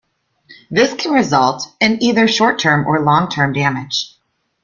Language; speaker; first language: English; native; English